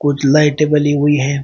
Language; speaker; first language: Hindi; native; Hindi